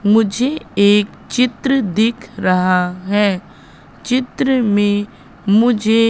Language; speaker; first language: Hindi; native; Hindi